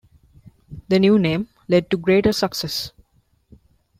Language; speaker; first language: English; non-native, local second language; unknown